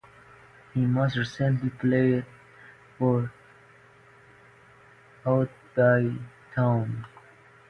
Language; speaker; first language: English; non-native, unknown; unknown